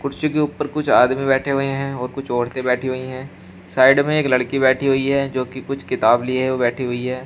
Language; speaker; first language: Hindi; native; Hindi